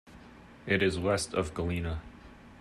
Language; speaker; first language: English; native; English